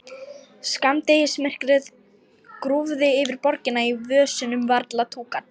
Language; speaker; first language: Icelandic; non-native, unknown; Lithuanian